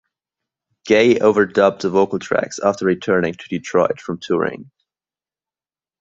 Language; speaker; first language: English; non-native, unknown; German